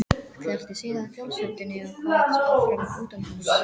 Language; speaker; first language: Icelandic; non-native, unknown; English